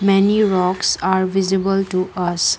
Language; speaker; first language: English; non-native, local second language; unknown